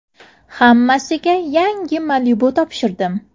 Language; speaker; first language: Uzbek; native; Uzbek